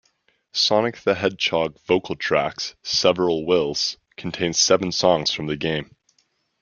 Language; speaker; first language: English; native; English